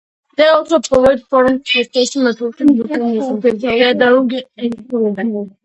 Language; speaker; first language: English; non-native, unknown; Georgian